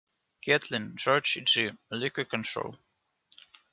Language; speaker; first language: English; non-native, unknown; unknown